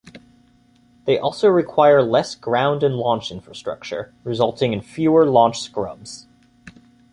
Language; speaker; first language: English; native; English